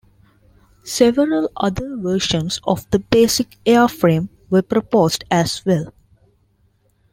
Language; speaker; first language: English; non-native, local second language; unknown